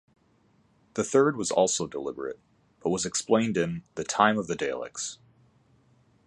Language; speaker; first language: English; native; English